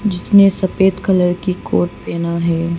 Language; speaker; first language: Hindi; non-native, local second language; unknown